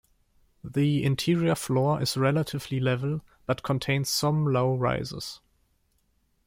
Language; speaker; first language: English; non-native, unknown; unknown